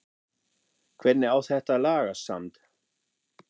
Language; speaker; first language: Icelandic; non-native, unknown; German